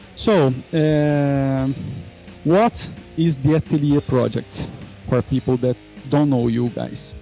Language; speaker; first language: English; non-native, fluent; Portuguese